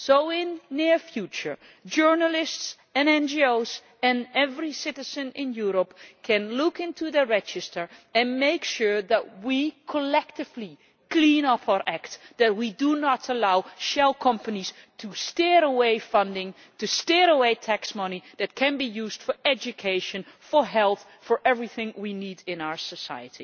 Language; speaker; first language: English; non-native, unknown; Dutch